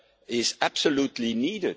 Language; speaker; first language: English; non-native, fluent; Dutch